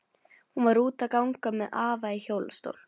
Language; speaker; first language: Icelandic; non-native, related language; Norwegian